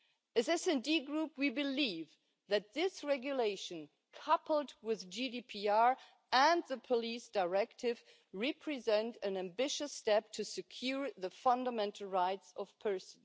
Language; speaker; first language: English; non-native, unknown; German